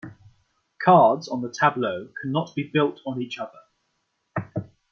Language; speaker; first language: English; non-native, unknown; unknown